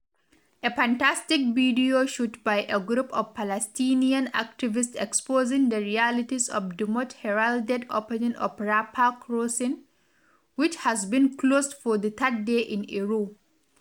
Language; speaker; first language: English; non-native, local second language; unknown